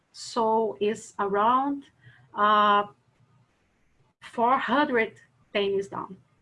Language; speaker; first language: English; non-native, learner; Portuguese